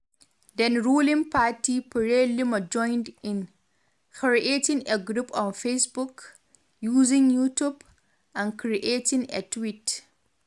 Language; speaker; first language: English; non-native, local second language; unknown